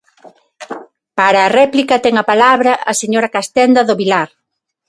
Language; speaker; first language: Galician; non-native, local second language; Spanish